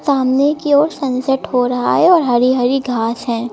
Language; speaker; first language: Hindi; native; Hindi